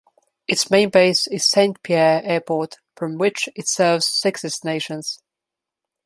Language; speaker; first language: English; non-native, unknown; Slovenian